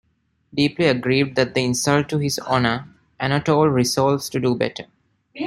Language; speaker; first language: English; non-native, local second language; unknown